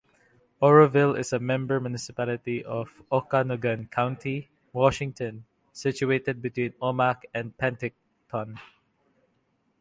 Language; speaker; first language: English; non-native, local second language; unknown